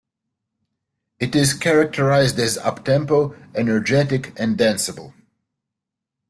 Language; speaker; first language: English; native; English